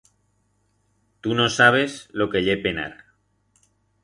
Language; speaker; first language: Aragonese; non-native, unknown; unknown